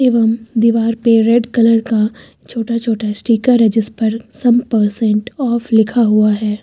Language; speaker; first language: Hindi; native; Hindi